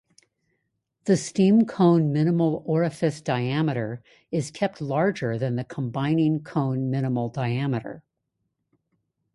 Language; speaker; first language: English; native; English